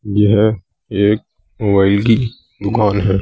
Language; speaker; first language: Hindi; native; Hindi